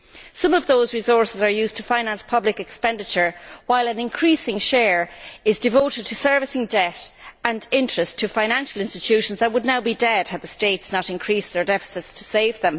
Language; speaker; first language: English; native; English